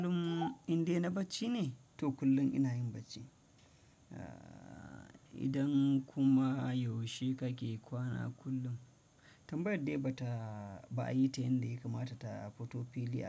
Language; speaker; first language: Hausa; non-native, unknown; Fula